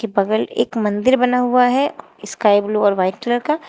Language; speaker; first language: Hindi; native; Hindi